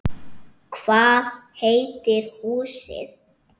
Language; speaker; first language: Icelandic; native; Icelandic